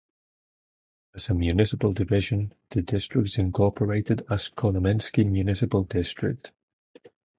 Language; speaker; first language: English; non-native, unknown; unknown